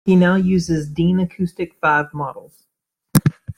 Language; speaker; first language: English; native; English